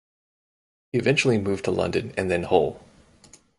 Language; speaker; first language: English; native; English